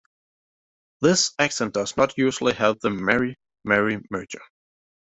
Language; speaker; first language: English; native; English